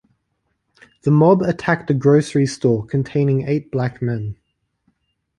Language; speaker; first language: English; native; English